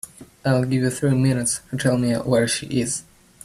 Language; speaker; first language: English; native; English